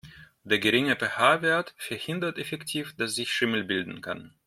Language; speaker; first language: German; non-native, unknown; Russian